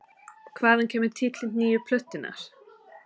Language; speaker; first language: Icelandic; non-native, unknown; English